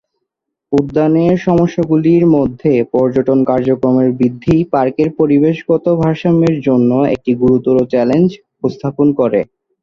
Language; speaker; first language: Bangla; non-native, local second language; Chittagonian